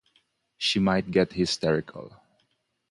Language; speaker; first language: English; non-native, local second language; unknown